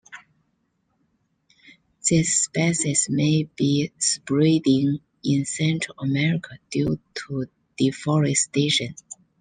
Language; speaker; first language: English; non-native, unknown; Chinese